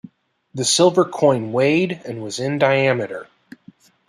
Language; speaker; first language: English; native; English